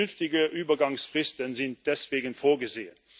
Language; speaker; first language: German; non-native, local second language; Luxembourgish